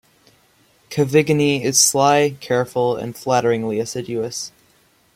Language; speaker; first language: English; native; English